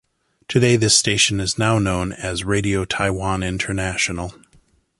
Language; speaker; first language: English; native; English